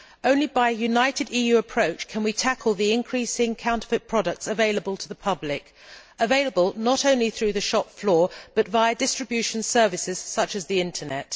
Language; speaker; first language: English; native; English